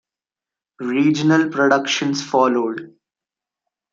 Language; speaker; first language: English; non-native, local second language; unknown